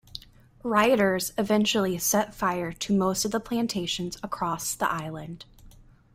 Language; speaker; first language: English; native; English